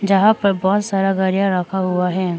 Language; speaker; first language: Hindi; non-native, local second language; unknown